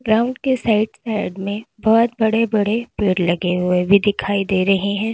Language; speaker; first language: Hindi; native; Hindi